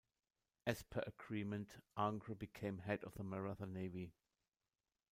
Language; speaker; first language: English; non-native, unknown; German